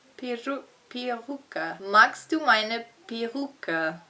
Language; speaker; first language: German; non-native, learner; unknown